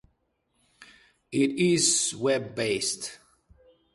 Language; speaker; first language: English; native; English